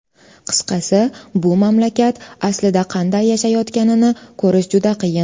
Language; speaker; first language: Uzbek; native; Uzbek